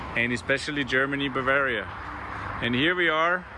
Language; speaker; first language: English; non-native, fluent; German